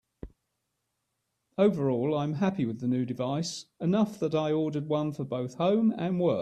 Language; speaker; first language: English; native; English